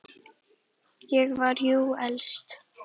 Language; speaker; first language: Icelandic; native; Icelandic